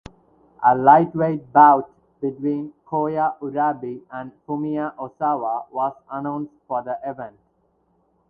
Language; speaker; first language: English; non-native, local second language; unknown